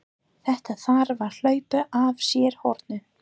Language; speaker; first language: Icelandic; non-native, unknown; English